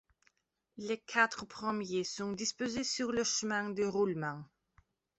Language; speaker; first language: French; non-native, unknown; Belarusian